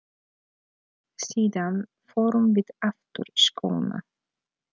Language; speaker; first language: Icelandic; non-native, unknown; Polish